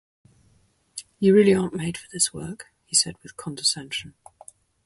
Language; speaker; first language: English; native; English